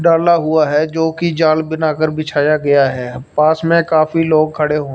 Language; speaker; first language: Hindi; non-native, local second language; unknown